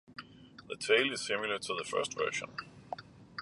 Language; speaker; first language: English; non-native, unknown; Danish